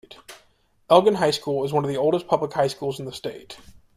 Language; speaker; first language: English; native; English